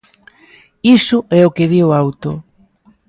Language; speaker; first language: Galician; native; Galician